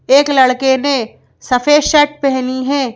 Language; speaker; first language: Hindi; native; Hindi